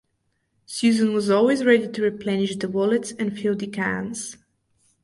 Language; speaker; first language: English; non-native, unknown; Bulgarian